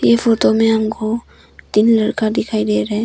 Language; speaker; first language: Hindi; non-native, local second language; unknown